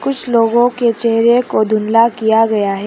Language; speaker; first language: Hindi; non-native, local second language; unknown